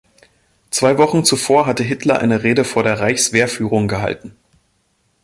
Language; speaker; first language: German; native; German